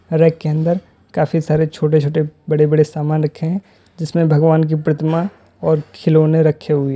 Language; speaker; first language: Hindi; native; Hindi